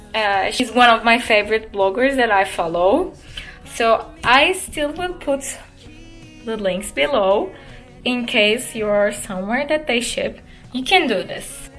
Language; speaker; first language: English; non-native, fluent; Turkish